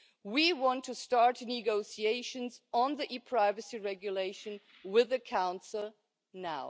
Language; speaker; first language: English; non-native, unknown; German